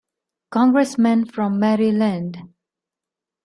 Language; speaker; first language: English; non-native, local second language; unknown